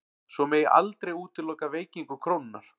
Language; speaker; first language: Icelandic; native; Icelandic